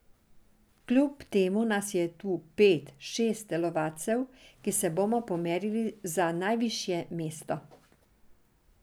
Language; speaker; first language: Slovenian; non-native, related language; Serbian